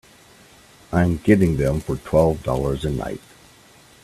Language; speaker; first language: English; native; English